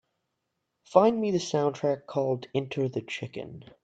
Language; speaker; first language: English; native; English